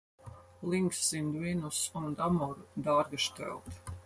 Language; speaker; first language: German; non-native, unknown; Latvian